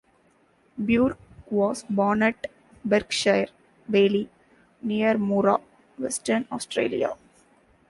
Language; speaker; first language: English; non-native, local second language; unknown